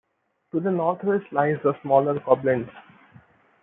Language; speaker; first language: English; non-native, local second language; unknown